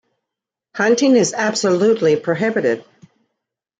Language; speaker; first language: English; native; English